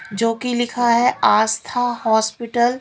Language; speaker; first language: Hindi; native; Hindi